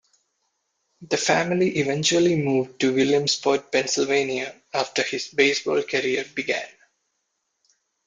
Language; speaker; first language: English; non-native, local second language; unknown